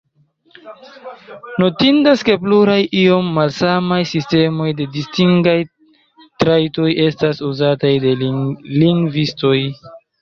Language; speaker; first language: Esperanto; non-native, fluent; Chinese